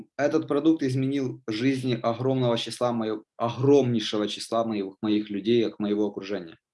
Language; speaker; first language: Russian; native; Russian